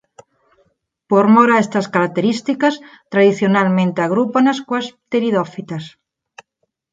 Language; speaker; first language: Galician; non-native, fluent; Spanish